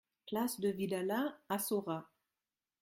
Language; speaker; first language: French; non-native, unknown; German